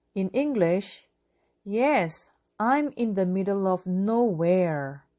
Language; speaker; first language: English; non-native, fluent; Korean